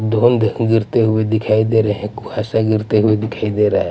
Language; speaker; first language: Hindi; non-native, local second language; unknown